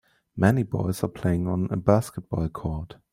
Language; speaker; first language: English; non-native, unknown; German